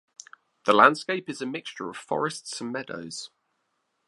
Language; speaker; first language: English; native; English